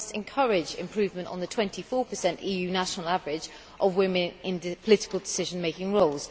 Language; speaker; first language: English; native; English